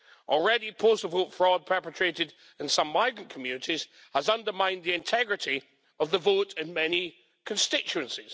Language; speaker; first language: English; native; English